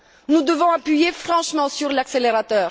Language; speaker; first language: French; non-native, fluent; Bulgarian